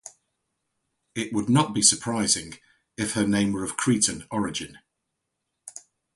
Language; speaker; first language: English; native; English